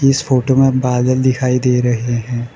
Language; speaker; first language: Hindi; non-native, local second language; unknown